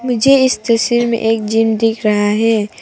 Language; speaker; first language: Hindi; non-native, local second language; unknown